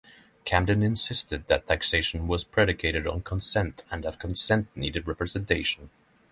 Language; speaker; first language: English; non-native, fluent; Norwegian